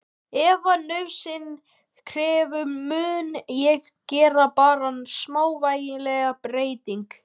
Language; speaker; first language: Icelandic; native; Icelandic